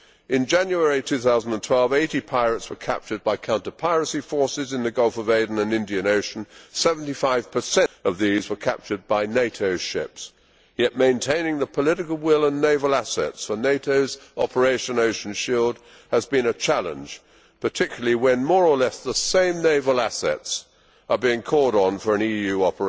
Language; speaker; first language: English; native; English